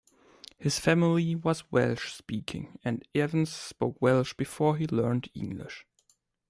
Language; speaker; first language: English; non-native, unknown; German